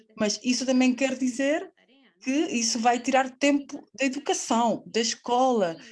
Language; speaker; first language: Portuguese; non-native, fluent; Spanish